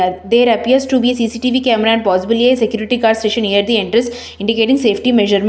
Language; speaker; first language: English; non-native, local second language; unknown